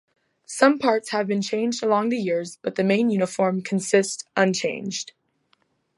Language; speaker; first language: English; native; English